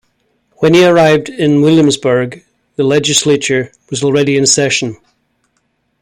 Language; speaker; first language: English; native; English